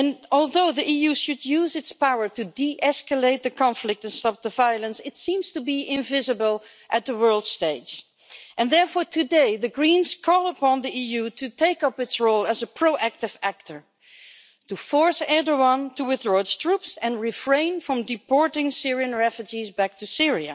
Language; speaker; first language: English; non-native, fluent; Dutch